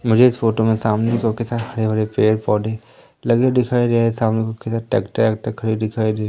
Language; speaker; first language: Hindi; native; Hindi